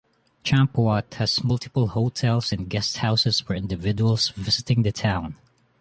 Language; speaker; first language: English; non-native, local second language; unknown